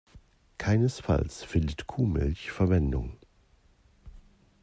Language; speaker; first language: German; native; German